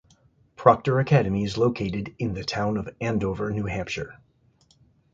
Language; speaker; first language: English; native; English